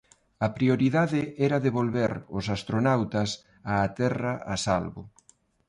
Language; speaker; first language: Galician; non-native, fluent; Spanish